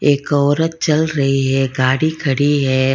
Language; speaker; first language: Hindi; non-native, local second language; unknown